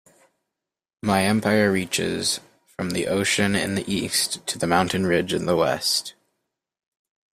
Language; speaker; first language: English; native; English